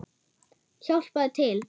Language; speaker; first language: Icelandic; non-native, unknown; German